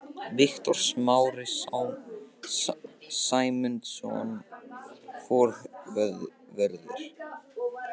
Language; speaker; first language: Icelandic; native; Icelandic